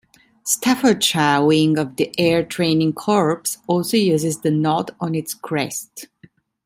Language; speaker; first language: English; non-native, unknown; Italian